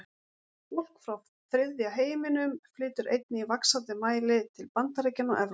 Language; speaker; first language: Icelandic; native; Icelandic